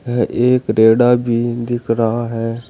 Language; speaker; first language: Hindi; native; Hindi